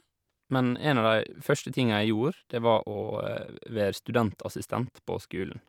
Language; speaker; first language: Norwegian; native; Norwegian